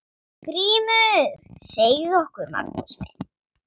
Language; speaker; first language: Icelandic; non-native, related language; Swedish